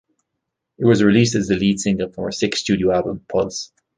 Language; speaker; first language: English; native; English